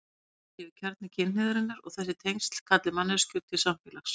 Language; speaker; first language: Icelandic; native; Icelandic